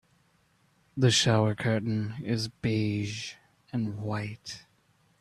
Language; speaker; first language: English; native; English